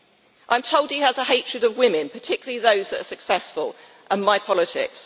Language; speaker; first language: English; native; English